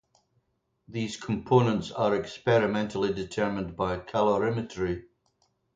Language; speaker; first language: English; native; English